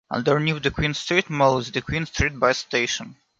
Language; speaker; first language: English; non-native, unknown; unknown